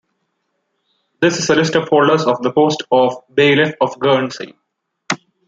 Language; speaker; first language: English; non-native, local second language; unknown